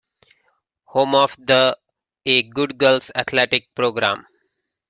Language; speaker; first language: English; native; English